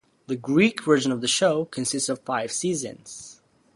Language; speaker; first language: English; native; English